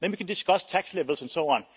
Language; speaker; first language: English; non-native, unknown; Danish